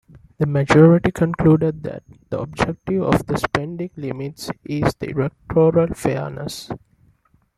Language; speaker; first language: English; non-native, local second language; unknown